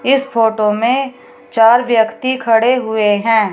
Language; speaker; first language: Hindi; native; Hindi